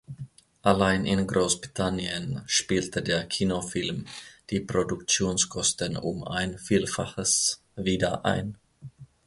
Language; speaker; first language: German; non-native, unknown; Finnish